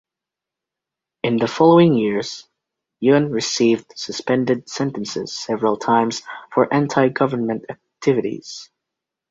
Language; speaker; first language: English; native; English